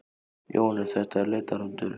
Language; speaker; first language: Icelandic; native; Icelandic